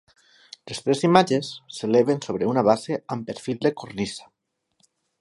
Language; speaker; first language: Catalan; non-native, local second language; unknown